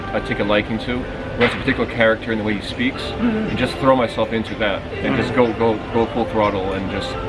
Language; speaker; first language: English; native; English